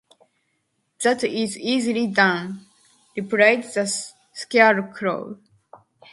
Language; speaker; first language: English; non-native, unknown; Japanese